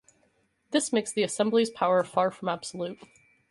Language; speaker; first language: English; native; English